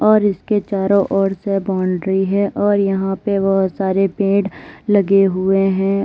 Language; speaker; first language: Hindi; native; Hindi